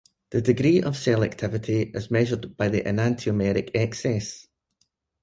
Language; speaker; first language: English; native; English